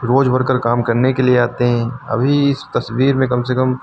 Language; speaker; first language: Hindi; native; Hindi